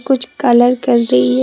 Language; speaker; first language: Hindi; non-native, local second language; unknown